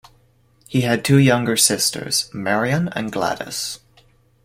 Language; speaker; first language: English; native; English